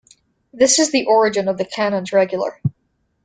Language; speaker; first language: English; native; English